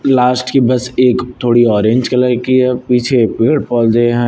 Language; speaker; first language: Hindi; native; Hindi